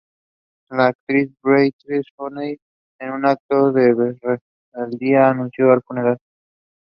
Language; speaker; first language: English; non-native, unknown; Spanish